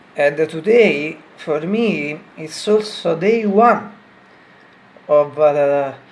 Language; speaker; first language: English; non-native, learner; Italian